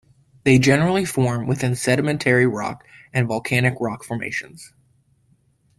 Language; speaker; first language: English; native; English